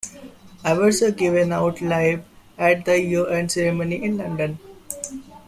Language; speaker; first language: English; non-native, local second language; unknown